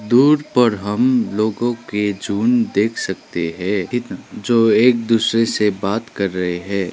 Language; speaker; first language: Hindi; non-native, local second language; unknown